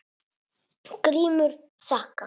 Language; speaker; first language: Icelandic; non-native, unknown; Italian